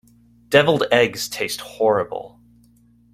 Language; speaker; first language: English; native; English